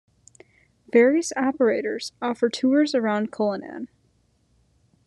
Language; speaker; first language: English; native; English